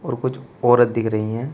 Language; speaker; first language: Hindi; native; Hindi